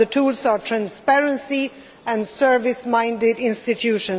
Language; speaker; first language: English; non-native, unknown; Swedish